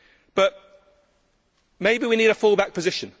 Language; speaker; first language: English; native; English